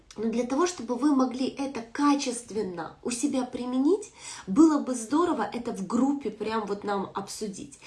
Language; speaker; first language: Russian; native; Russian